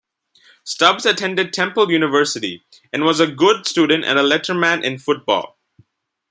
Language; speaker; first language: English; non-native, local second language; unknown